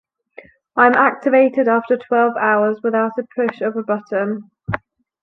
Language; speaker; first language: English; non-native, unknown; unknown